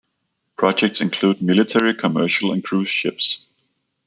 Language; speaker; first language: English; non-native, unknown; Danish